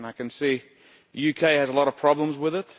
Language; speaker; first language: English; non-native, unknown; Lithuanian